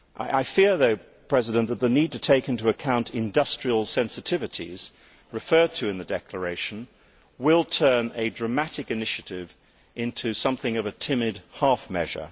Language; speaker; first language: English; native; English